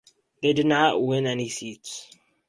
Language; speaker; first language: English; native; English